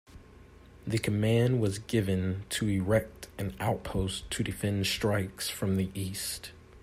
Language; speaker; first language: English; native; English